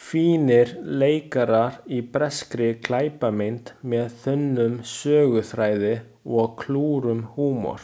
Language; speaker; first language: Icelandic; non-native, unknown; Chinese